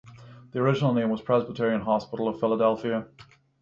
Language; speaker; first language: English; native; English